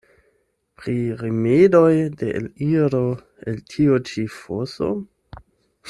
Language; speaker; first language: Esperanto; non-native, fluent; German